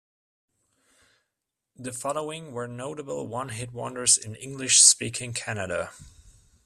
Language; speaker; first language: English; non-native, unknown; German